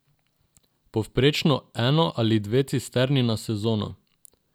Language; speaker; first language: Slovenian; non-native, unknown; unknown